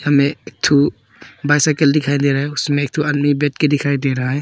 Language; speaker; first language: Hindi; early bilingual, other home language; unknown